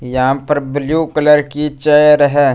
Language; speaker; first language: Hindi; non-native, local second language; Punjabi